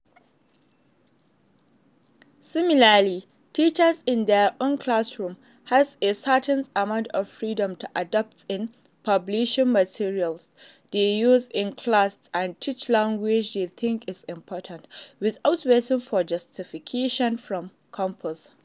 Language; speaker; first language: English; non-native, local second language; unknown